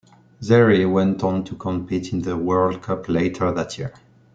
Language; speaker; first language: English; non-native, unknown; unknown